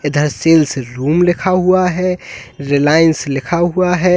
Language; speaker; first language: Hindi; native; Hindi